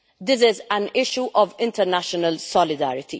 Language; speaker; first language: English; non-native, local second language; Maltese